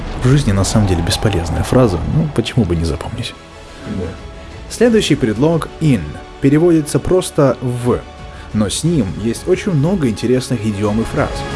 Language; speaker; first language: Russian; native; Russian